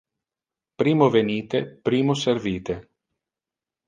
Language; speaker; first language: Interlingua; non-native, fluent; Italian